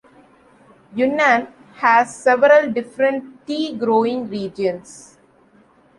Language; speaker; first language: English; non-native, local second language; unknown